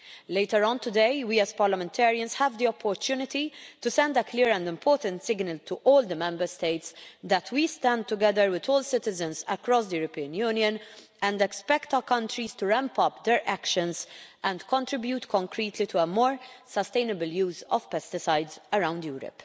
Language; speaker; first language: English; non-native, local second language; Maltese